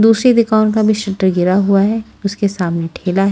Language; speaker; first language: Hindi; native; Hindi